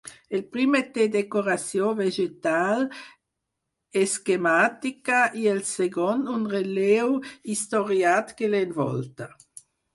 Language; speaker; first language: Catalan; non-native, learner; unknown